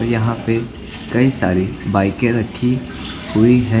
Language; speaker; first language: Hindi; native; Hindi